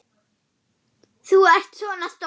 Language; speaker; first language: Icelandic; non-native, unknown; German